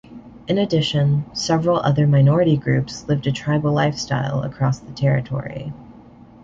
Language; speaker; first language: English; native; English